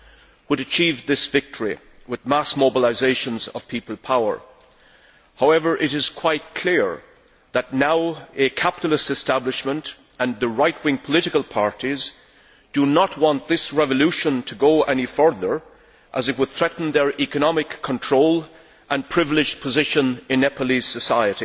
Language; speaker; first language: English; native; English